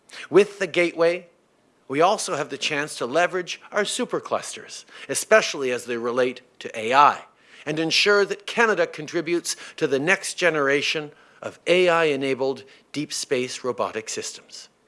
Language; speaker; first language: English; early bilingual, other home language; French